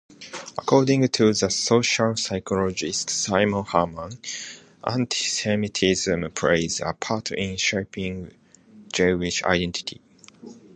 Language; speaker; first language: English; non-native, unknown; Japanese